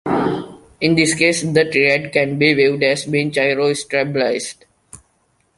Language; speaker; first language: English; non-native, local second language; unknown